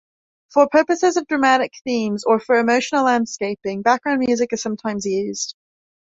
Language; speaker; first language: English; native; English